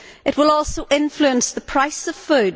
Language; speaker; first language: English; native; English